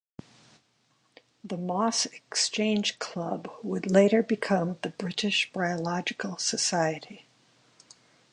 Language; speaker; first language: English; native; English